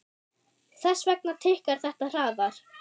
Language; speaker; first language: Icelandic; non-native, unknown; German